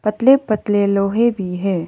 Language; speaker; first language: Hindi; non-native, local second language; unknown